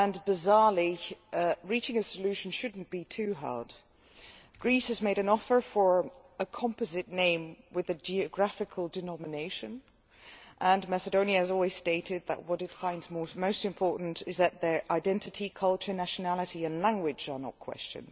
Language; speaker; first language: English; non-native, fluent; Dutch